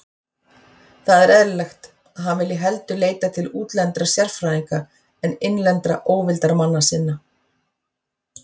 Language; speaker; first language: Icelandic; native; Icelandic